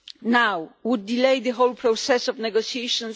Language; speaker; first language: English; non-native, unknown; Polish